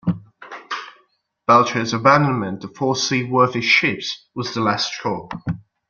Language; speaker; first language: English; non-native, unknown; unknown